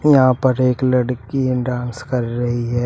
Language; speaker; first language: Hindi; native; Hindi